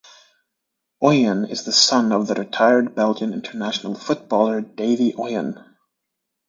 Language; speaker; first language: English; native; English